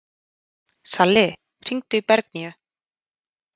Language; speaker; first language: Icelandic; native; Icelandic